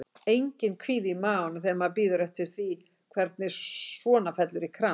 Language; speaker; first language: Icelandic; native; Icelandic